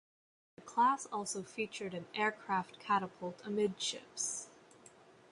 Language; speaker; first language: English; native; English